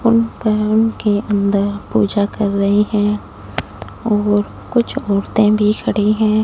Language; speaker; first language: Hindi; non-native, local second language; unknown